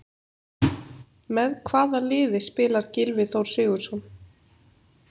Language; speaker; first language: Icelandic; native; Icelandic